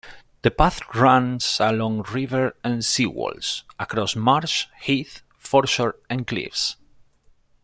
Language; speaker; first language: English; non-native, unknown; Spanish